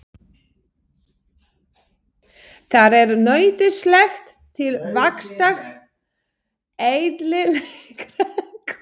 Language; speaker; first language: Icelandic; non-native, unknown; Polish